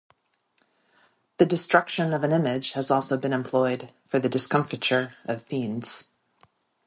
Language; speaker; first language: English; native; English